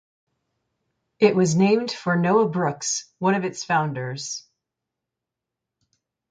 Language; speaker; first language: English; native; English